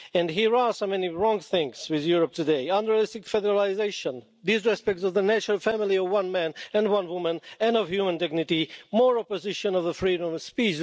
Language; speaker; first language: English; non-native, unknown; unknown